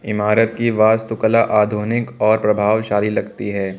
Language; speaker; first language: Hindi; native; Hindi